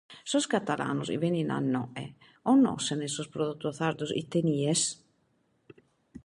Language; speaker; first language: Sardinian; native; Sardinian